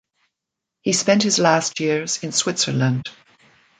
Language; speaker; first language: English; native; English